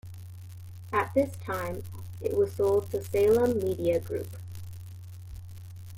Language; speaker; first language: English; native; English